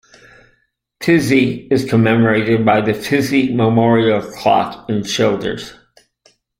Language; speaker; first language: English; native; English